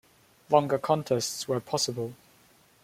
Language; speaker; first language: English; non-native, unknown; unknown